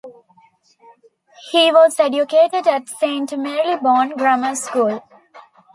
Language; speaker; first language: English; non-native, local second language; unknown